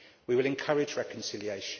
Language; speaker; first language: English; native; English